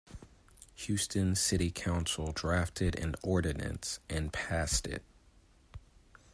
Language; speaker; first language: English; native; English